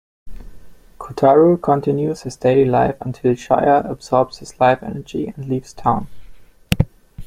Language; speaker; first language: English; non-native, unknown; German